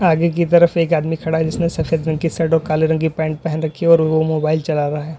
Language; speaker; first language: Hindi; native; Hindi